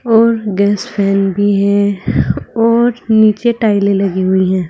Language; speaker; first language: Hindi; native; Hindi